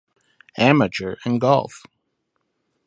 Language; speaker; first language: English; native; English